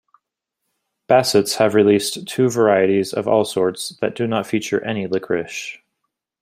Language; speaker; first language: English; native; English